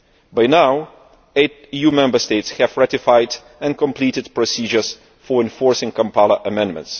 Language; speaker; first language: English; non-native, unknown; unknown